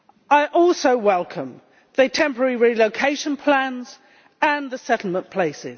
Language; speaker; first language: English; native; English